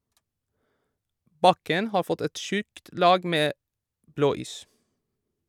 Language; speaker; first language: Norwegian; non-native, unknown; Persian